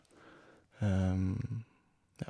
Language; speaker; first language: Norwegian; native; Norwegian